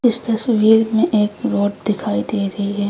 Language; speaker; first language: Hindi; native; Hindi